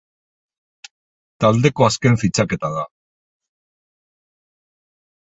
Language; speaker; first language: Basque; non-native, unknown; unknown